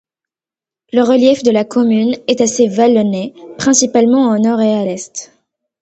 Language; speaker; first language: French; non-native, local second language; Arabic